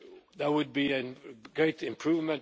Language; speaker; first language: English; non-native, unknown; Finnish